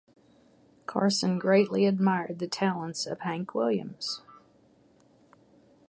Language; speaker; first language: English; native; English